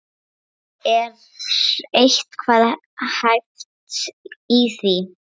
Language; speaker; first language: Icelandic; non-native, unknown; Lithuanian